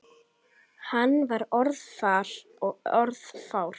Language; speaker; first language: Icelandic; native; Icelandic